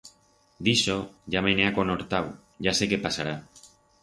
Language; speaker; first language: Aragonese; non-native, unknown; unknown